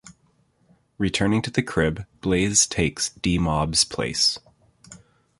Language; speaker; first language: English; native; English